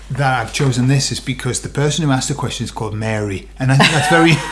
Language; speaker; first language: English; native; English